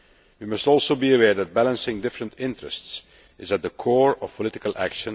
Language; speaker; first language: English; non-native, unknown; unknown